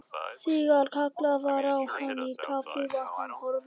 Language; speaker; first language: Icelandic; non-native, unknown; Polish